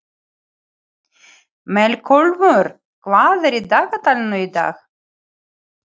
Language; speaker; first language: Icelandic; non-native, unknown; Ukrainian